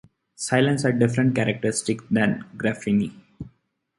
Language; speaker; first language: English; non-native, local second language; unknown